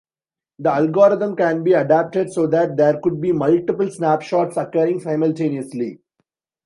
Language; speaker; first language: English; non-native, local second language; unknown